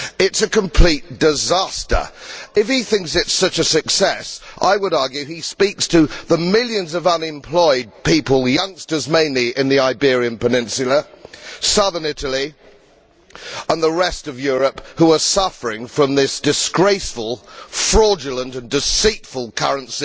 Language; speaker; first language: English; native; English